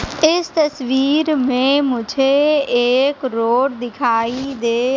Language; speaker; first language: Hindi; native; Hindi